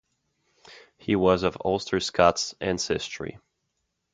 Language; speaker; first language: English; non-native, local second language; French